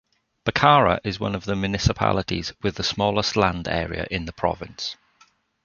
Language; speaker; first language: English; native; English